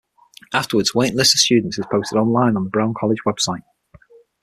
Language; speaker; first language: English; native; English